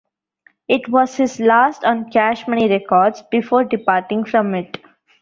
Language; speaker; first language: English; non-native, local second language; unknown